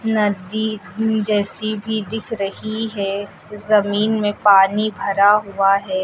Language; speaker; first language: Hindi; native; Hindi